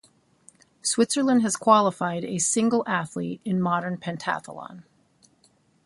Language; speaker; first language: English; native; English